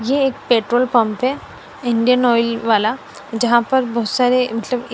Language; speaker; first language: Hindi; non-native, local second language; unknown